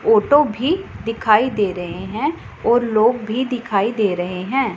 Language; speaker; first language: Hindi; non-native, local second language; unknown